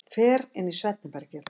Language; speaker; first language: Icelandic; native; Icelandic